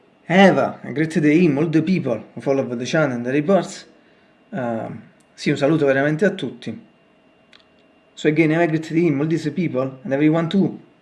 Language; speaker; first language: English; non-native, fluent; Italian